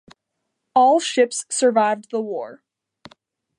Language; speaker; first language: English; native; English